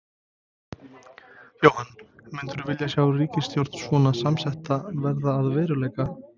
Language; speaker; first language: Icelandic; non-native, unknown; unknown